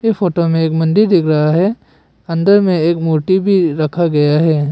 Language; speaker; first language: Hindi; non-native, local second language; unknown